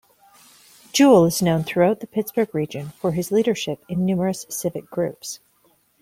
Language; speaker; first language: English; native; English